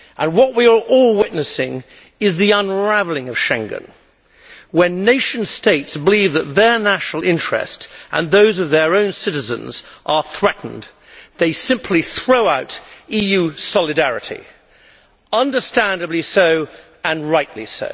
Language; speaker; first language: English; native; English